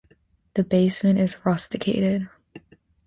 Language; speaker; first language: English; native; English